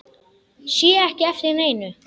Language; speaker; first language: Icelandic; native; Icelandic